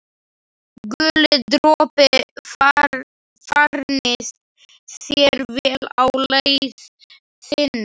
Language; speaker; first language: Icelandic; non-native, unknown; Slovak